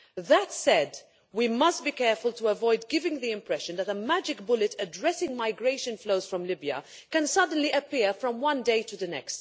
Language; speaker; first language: English; non-native, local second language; Maltese